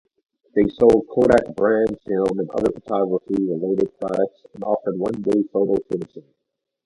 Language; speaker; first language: English; native; English